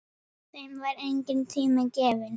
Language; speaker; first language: Icelandic; native; Icelandic